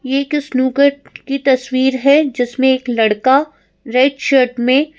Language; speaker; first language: Hindi; native; Hindi